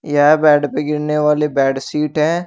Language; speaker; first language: Hindi; native; Hindi